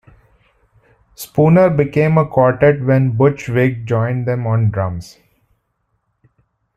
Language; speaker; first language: English; non-native, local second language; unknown